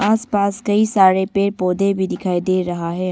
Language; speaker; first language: Hindi; early bilingual, other home language; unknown